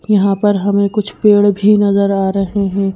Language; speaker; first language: Hindi; native; Hindi